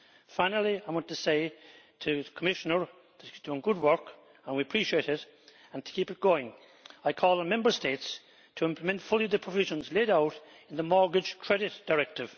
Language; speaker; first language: English; native; English